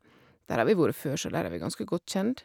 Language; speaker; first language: Norwegian; native; Norwegian